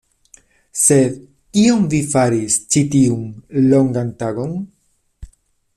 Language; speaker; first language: Esperanto; non-native, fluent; Spanish